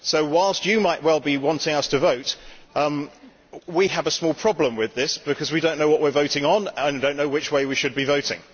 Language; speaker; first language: English; native; English